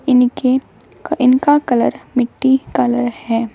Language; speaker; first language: Hindi; native; Hindi